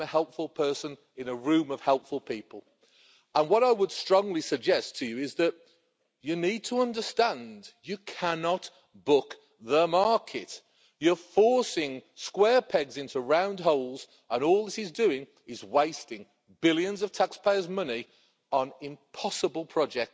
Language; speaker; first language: English; native; English